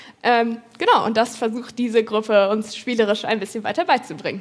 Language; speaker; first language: German; native; German